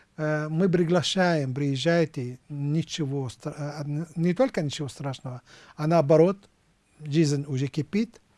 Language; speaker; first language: Russian; non-native, fluent; Arabic